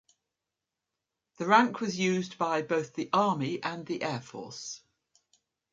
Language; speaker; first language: English; native; English